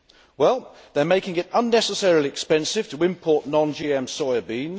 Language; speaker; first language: English; native; English